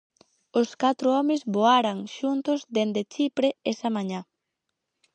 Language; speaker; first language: Galician; native; Galician